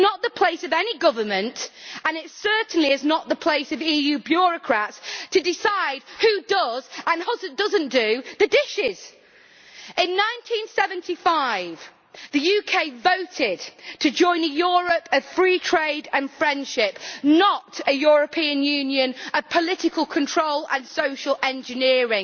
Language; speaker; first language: English; native; English